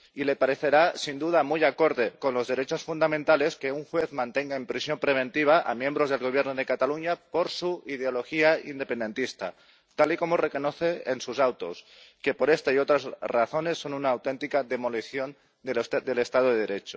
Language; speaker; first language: Spanish; non-native, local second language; Catalan